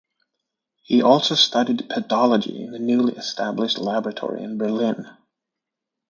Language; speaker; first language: English; native; English